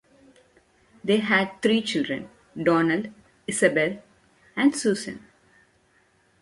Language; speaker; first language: English; non-native, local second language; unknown